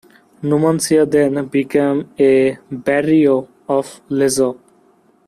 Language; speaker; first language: English; non-native, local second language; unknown